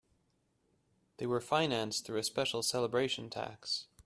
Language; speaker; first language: English; native; English